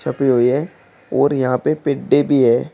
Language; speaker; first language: Hindi; native; Hindi